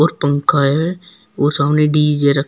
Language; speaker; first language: Hindi; native; Hindi